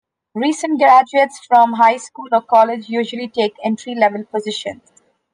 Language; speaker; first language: English; non-native, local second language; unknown